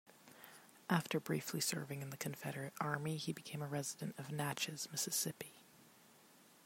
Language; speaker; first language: English; non-native, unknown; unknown